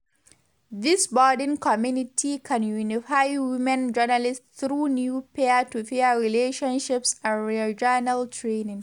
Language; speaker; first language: English; non-native, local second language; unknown